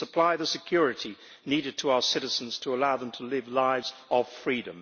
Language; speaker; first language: English; native; English